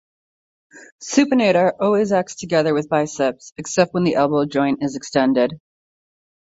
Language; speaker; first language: English; native; English